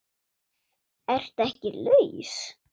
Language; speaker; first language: Icelandic; non-native, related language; Swedish